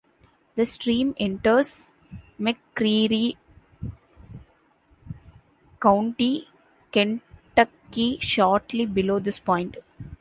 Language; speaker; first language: English; non-native, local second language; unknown